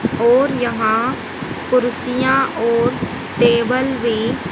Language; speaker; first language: Hindi; native; Hindi